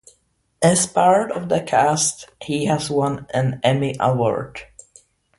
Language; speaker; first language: English; non-native, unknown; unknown